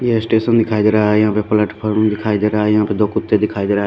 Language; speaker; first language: Hindi; non-native, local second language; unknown